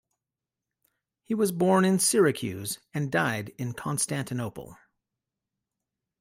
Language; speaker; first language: English; native; English